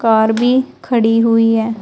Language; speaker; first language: Hindi; native; Hindi